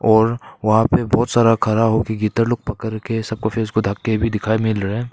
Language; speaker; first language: Hindi; non-native, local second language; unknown